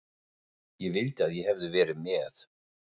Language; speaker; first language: Icelandic; non-native, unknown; German